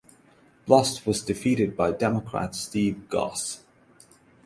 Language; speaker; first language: English; non-native, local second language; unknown